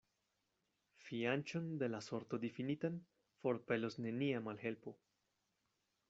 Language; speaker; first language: Esperanto; non-native, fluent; Spanish